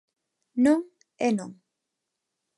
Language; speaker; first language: Galician; non-native, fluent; Spanish